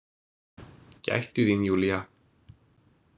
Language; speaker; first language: Icelandic; non-native, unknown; English